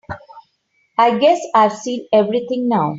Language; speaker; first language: English; non-native, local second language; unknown